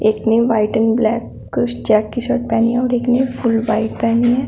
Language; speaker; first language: Hindi; native; Hindi